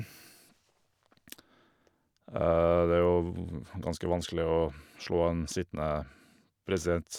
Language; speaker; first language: Norwegian; native; Norwegian